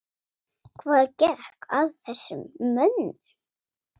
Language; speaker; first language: Icelandic; non-native, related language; Swedish